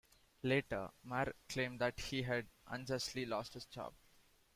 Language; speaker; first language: English; non-native, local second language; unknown